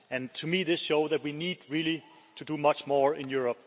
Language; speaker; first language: English; non-native, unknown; Danish